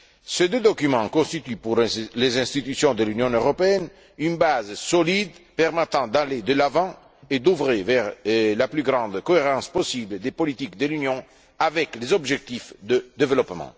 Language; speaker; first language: French; non-native, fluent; Italian